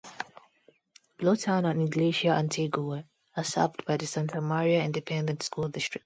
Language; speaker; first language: English; non-native, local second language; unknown